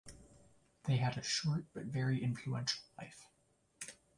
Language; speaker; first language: English; native; English